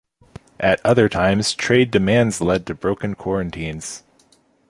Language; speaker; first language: English; native; English